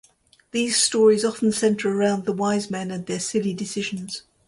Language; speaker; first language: English; native; English